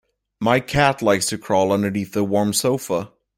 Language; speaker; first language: English; native; English